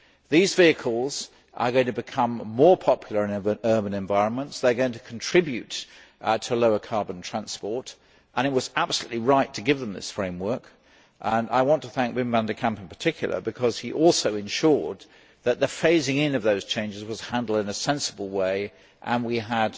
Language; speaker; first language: English; native; English